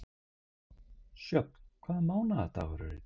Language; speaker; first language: Icelandic; native; Icelandic